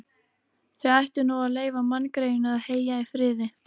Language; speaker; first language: Icelandic; native; Icelandic